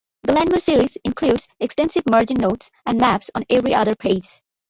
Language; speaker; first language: English; non-native, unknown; Bangla